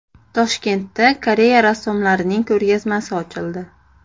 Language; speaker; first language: Uzbek; native; Uzbek